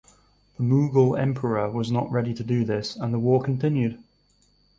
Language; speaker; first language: English; native; English